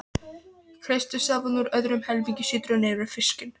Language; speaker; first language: Icelandic; non-native, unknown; Polish